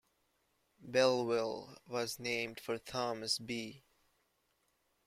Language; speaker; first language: English; native; English